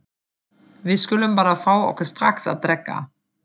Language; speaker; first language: Icelandic; non-native, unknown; German